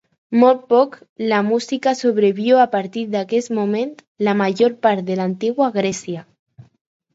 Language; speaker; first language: Catalan; non-native, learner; Spanish